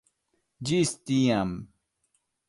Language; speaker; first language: Esperanto; non-native, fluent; Spanish